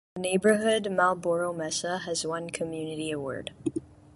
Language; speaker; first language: English; non-native, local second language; French